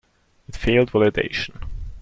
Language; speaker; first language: English; non-native, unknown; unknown